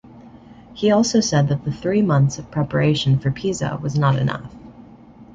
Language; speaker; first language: English; native; English